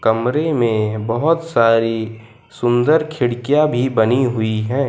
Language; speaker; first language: Hindi; non-native, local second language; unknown